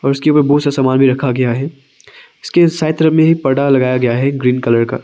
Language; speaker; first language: Hindi; non-native, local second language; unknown